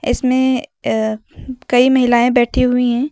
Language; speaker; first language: Hindi; native; Hindi